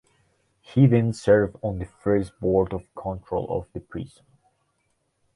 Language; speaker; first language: English; non-native, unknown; Spanish